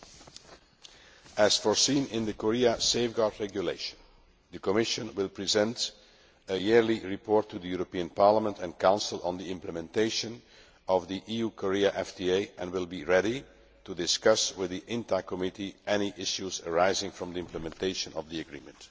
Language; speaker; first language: English; non-native, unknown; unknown